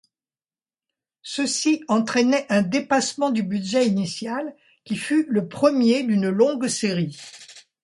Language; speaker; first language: French; native; French